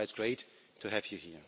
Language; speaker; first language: English; non-native, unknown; German